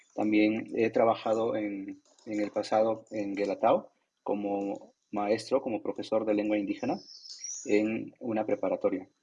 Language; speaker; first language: Spanish; non-native, local second language; Zapotec